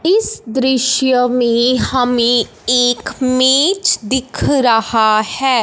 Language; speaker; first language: Hindi; non-native, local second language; Punjabi